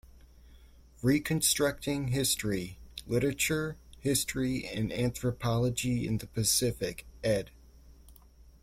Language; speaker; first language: English; native; English